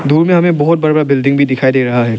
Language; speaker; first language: Hindi; non-native, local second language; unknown